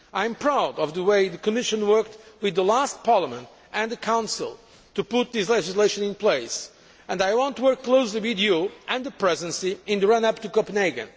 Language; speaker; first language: English; non-native, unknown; Portuguese